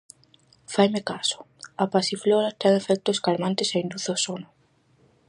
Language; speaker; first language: Galician; native; Galician